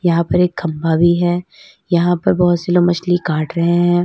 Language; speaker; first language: Hindi; native; Hindi